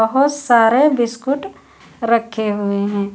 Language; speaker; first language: Hindi; native; Hindi